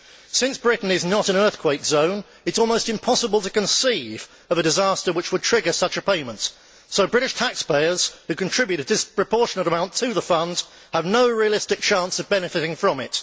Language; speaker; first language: English; native; English